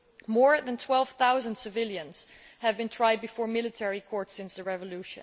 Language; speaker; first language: English; non-native, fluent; Dutch